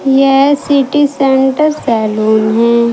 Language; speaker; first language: Hindi; native; Hindi